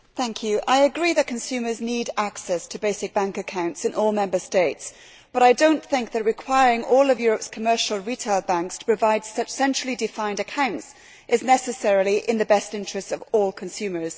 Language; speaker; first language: English; native; English